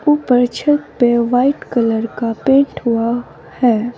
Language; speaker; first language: Hindi; native; Hindi